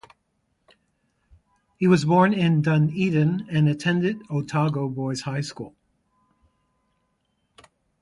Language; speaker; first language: English; native; English